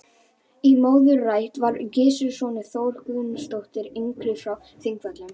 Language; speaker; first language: Icelandic; native; Icelandic